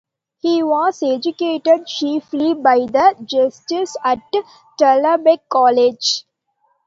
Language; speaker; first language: English; non-native, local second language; Tamil